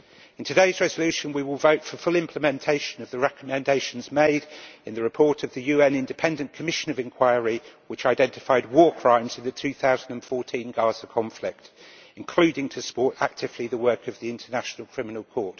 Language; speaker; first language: English; native; English